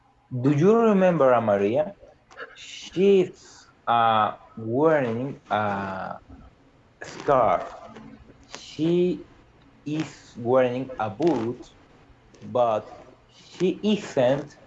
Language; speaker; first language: English; non-native, learner; Spanish